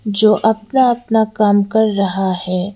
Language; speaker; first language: Hindi; non-native, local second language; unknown